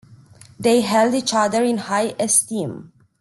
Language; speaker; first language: English; non-native, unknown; Romanian